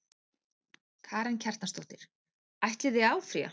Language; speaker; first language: Icelandic; native; Icelandic